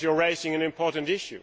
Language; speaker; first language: English; non-native, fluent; Swedish